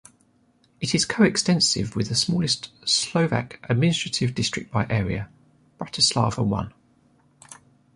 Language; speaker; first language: English; native; English